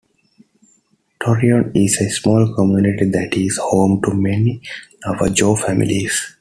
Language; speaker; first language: English; non-native, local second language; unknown